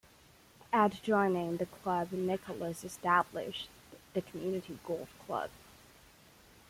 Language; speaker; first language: English; non-native, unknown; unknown